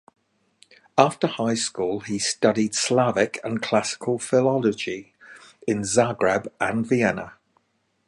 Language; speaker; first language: English; native; English